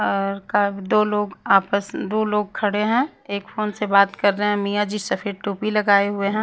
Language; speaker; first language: Hindi; non-native, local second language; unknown